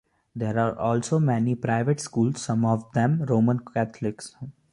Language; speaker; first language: English; non-native, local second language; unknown